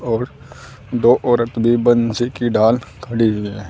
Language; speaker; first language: Hindi; native; Hindi